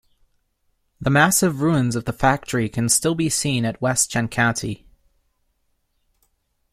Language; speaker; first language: English; non-native, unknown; German